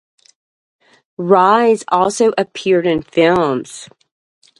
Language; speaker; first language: English; native; English